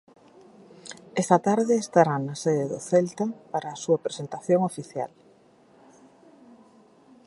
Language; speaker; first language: Galician; native; Galician